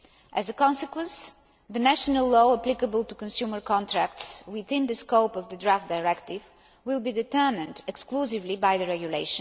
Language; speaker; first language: English; non-native, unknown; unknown